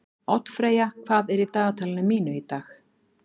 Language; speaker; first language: Icelandic; native; Icelandic